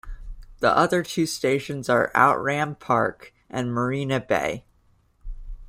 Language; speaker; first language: English; native; English